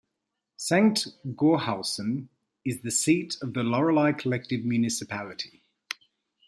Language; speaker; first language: English; native; English